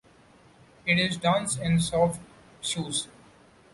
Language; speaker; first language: English; non-native, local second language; Marathi